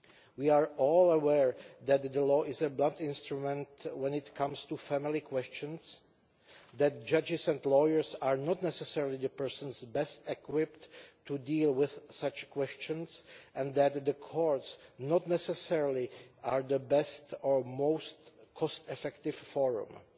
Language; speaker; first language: English; non-native, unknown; Czech